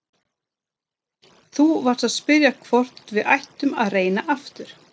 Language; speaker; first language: Icelandic; non-native, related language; Swedish